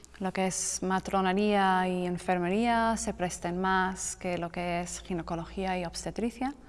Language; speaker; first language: Spanish; non-native, fluent; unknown